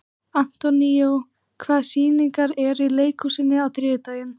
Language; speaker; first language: Icelandic; native; Icelandic